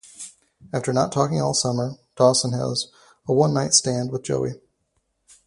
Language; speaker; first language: English; native; English